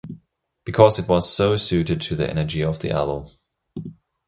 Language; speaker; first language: English; non-native, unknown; German